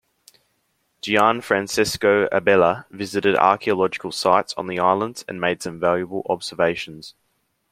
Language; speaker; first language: English; native; English